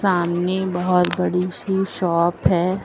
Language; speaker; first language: Hindi; native; Hindi